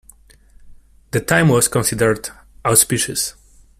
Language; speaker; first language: English; non-native, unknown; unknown